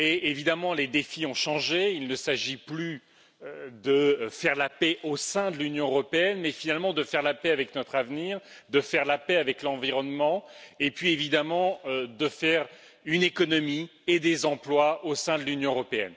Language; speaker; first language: French; native; French